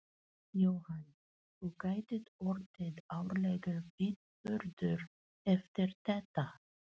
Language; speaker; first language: Icelandic; non-native, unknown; Filipino